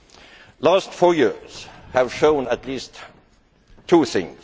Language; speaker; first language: English; non-native, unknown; Estonian